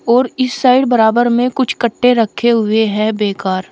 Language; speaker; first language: Hindi; native; Hindi